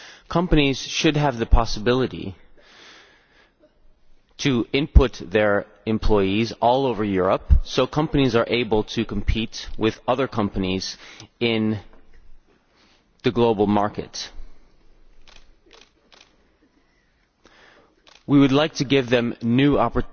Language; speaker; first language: English; non-native, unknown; Dutch